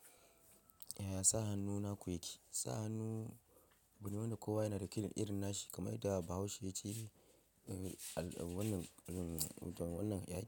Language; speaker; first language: Hausa; non-native, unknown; Yoruba